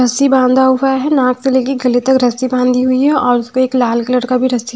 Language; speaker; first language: Hindi; non-native, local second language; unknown